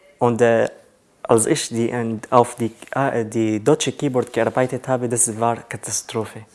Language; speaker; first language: German; non-native, learner; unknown